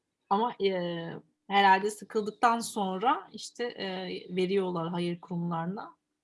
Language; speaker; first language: Turkish; native; Turkish